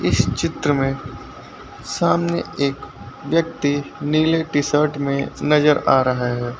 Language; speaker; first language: Hindi; native; Hindi